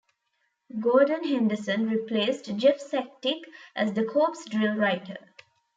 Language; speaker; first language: English; non-native, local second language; Tamil